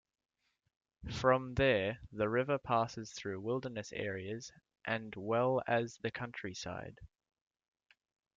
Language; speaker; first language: English; native; English